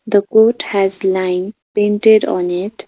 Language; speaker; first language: English; non-native, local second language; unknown